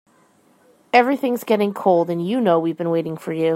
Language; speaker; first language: English; native; English